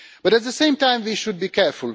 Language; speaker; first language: English; non-native, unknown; Russian